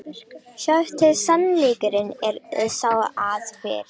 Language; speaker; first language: Icelandic; non-native, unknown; Romanian